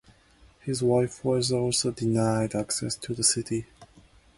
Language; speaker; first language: English; non-native, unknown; Japanese